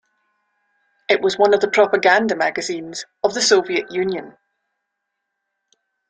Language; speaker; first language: English; native; English